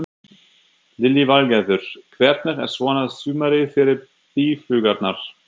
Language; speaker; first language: Icelandic; non-native, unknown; German